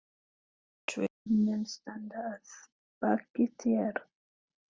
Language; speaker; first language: Icelandic; non-native, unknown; Filipino